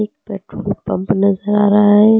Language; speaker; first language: Hindi; native; Hindi